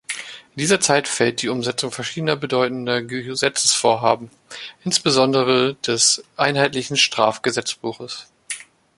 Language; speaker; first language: German; native; German